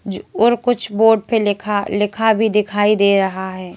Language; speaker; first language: Hindi; native; Hindi